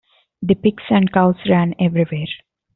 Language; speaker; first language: English; non-native, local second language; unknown